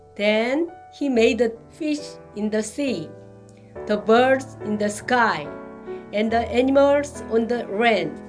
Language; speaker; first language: English; non-native, learner; Korean